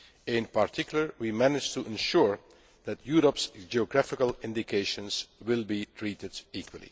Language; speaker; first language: English; non-native, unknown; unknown